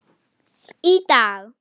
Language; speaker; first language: Icelandic; non-native, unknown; German